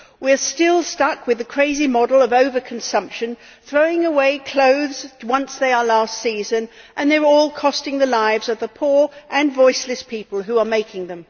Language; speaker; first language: English; native; English